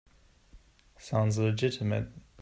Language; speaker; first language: English; non-native, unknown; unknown